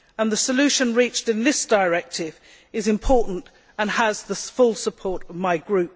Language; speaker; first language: English; native; English